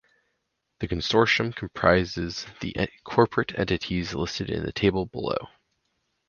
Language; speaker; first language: English; native; English